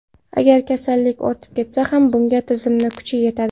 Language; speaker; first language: Uzbek; non-native, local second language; Kara-Kalpak